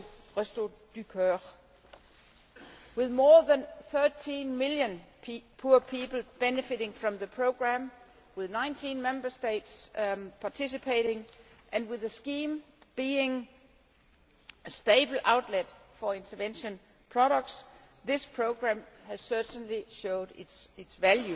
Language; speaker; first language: English; non-native, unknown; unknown